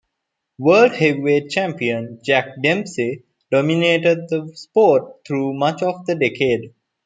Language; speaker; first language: English; non-native, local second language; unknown